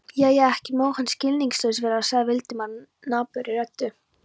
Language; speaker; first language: Icelandic; non-native, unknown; Polish